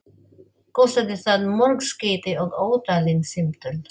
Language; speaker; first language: Icelandic; non-native, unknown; Filipino